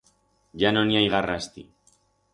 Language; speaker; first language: Aragonese; non-native, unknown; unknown